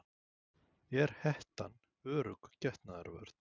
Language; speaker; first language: Icelandic; native; Icelandic